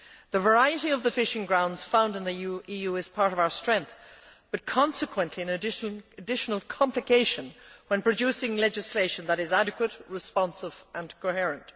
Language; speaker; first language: English; native; English